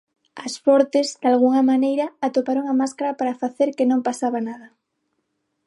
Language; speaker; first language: Galician; non-native, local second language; Spanish